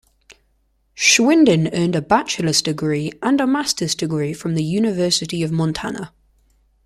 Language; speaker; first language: English; native; English